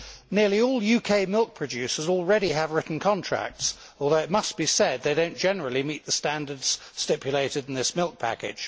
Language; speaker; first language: English; native; English